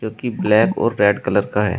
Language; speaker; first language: Hindi; native; Hindi